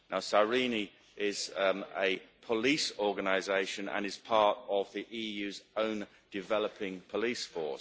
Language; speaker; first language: English; native; English